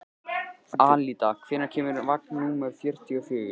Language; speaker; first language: Icelandic; native; Icelandic